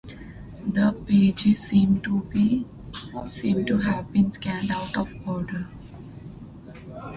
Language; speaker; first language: English; non-native, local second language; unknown